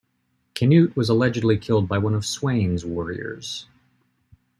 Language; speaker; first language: English; native; English